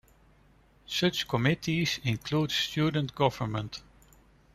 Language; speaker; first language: English; non-native, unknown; Dutch